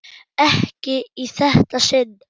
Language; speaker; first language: Icelandic; non-native, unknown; German